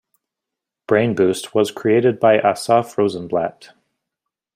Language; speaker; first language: English; native; English